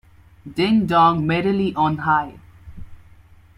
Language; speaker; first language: English; non-native, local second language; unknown